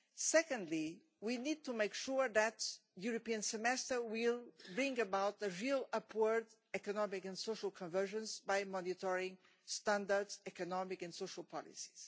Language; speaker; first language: English; non-native, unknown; Portuguese